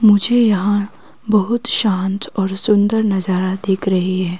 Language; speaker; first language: Hindi; early bilingual, other home language; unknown